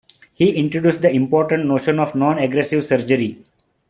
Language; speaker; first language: English; non-native, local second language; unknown